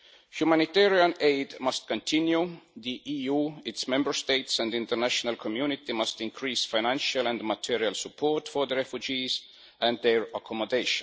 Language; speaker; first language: English; non-native, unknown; Estonian